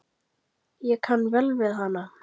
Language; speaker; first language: Icelandic; native; Icelandic